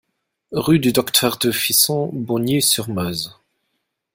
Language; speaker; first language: French; non-native, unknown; German